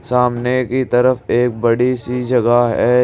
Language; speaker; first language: Hindi; native; Hindi